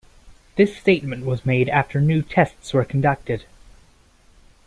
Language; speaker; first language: English; native; English